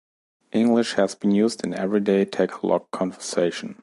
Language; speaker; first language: English; non-native, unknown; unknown